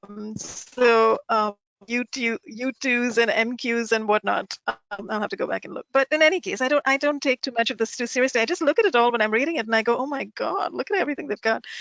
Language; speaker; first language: English; non-native, local second language; Tamil